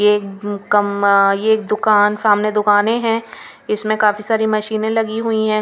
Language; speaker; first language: Hindi; non-native, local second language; Punjabi